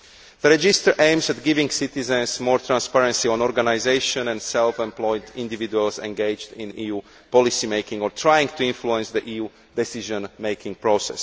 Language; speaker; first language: English; non-native, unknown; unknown